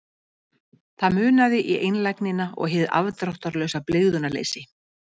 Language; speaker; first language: Icelandic; native; Icelandic